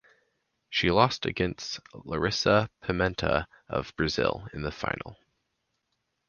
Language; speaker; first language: English; native; English